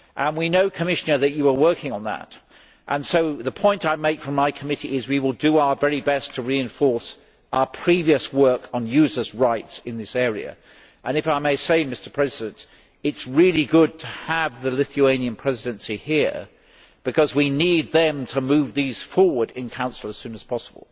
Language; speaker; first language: English; native; English